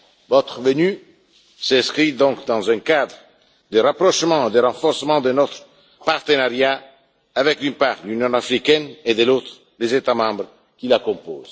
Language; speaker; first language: French; non-native, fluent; Italian